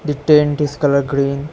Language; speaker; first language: English; non-native, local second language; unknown